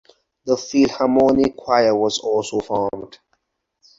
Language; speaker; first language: English; non-native, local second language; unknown